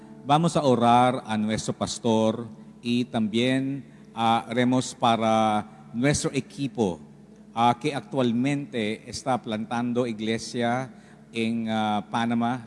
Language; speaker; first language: Spanish; non-native, learner; Filipino